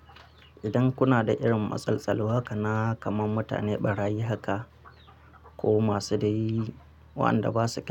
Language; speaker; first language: Hausa; non-native, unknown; Akan